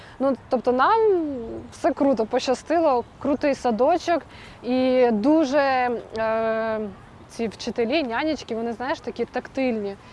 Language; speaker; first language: Ukrainian; non-native, related language; Russian